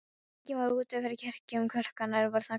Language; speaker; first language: Icelandic; non-native, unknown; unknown